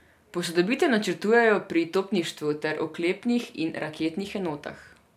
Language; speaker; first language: Slovenian; non-native, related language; Serbian